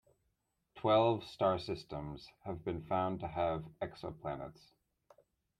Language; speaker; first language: English; native; English